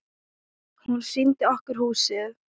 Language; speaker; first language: Icelandic; non-native, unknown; Thai